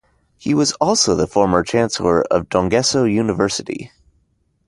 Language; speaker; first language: English; native; English